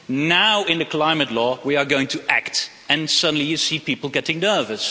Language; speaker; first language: English; non-native, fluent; Dutch